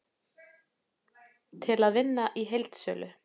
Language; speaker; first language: Icelandic; native; Icelandic